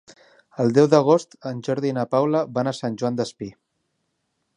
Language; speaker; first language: Catalan; native; Catalan